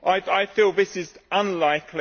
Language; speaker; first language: English; native; English